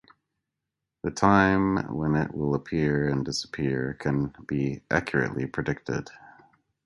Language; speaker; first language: English; native; English